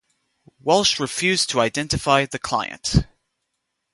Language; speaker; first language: English; native; English